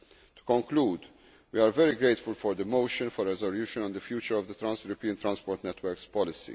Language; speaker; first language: English; non-native, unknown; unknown